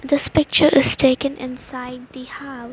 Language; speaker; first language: English; non-native, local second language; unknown